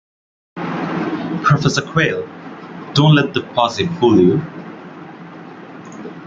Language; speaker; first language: English; non-native, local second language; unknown